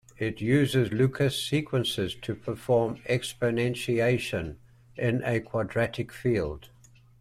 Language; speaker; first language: English; native; English